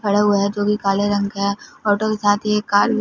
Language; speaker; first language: Hindi; non-native, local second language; Punjabi